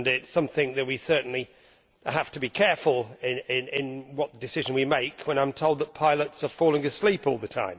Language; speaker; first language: English; native; English